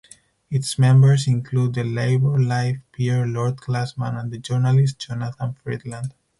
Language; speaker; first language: English; non-native, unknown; Spanish